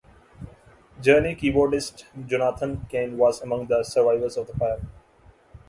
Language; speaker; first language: English; non-native, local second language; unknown